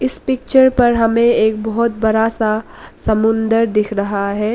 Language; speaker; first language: Hindi; early bilingual, other home language; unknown